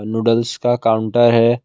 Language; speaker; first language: Hindi; non-native, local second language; Assamese